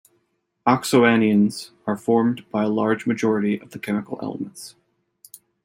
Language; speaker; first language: English; native; English